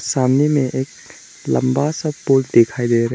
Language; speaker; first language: Hindi; non-native, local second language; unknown